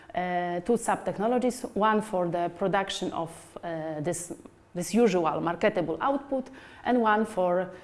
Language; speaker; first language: English; non-native, fluent; Polish